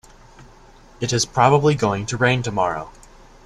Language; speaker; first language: English; native; English